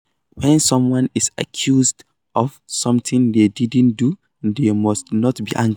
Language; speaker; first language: English; non-native, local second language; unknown